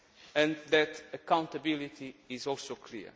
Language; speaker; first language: English; non-native, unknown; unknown